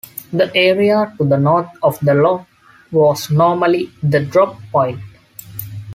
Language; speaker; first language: English; non-native, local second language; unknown